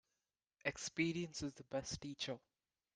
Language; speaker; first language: English; non-native, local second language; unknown